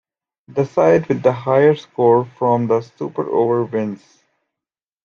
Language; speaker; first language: English; native; English